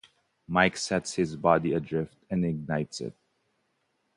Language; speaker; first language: English; non-native, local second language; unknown